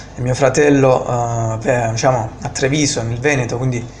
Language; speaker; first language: Italian; native; Italian